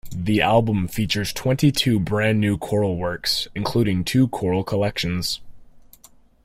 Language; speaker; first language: English; native; English